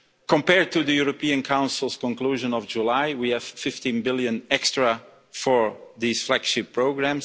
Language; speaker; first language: English; non-native, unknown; Dutch